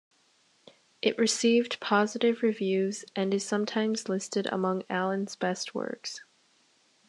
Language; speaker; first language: English; native; English